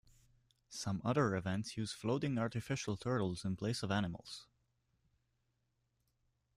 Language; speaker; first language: English; native; English